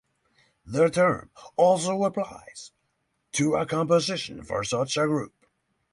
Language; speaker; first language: English; non-native, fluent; Norwegian